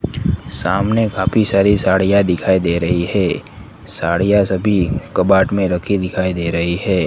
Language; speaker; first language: Hindi; non-native, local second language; Gujarati